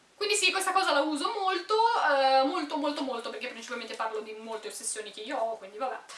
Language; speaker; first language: Italian; non-native, fluent; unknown